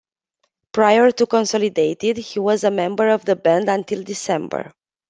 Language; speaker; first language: English; non-native, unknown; Romanian